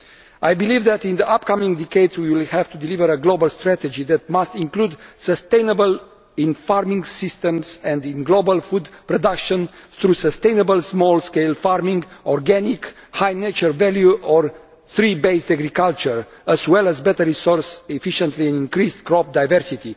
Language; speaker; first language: English; non-native, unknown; Romanian